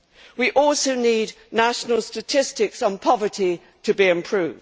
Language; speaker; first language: English; native; English